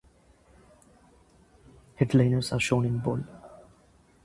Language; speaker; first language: English; non-native, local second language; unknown